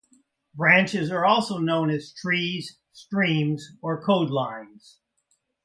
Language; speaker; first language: English; native; English